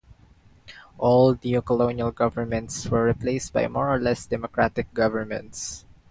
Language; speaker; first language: English; non-native, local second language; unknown